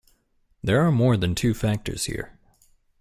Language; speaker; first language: English; native; English